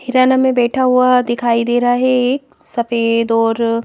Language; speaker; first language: Hindi; native; Hindi